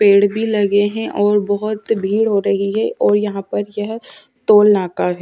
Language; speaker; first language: Hindi; non-native, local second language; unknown